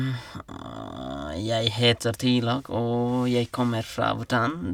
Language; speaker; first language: Norwegian; non-native, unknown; Nepali